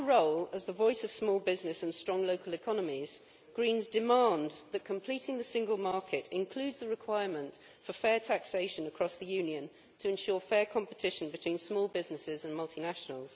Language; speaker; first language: English; native; English